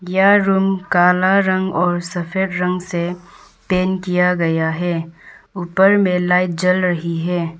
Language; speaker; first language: Hindi; non-native, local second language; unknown